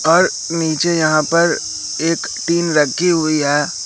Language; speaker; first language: Hindi; native; Hindi